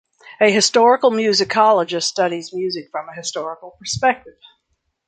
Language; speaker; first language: English; native; English